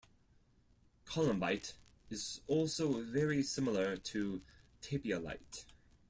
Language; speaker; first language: English; non-native, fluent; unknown